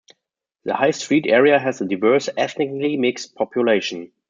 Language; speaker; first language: English; non-native, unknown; German